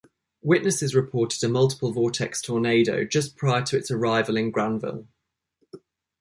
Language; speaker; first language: English; native; English